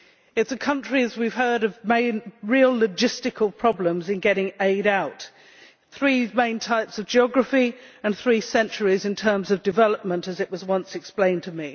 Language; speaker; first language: English; native; English